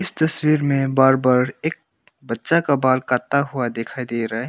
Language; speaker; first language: Hindi; non-native, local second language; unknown